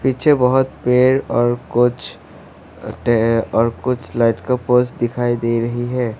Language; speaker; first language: Hindi; non-native, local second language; Assamese